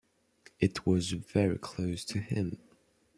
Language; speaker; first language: English; non-native, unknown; French